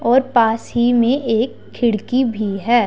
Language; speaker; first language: Hindi; non-native, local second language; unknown